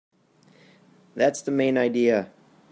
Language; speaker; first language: English; native; English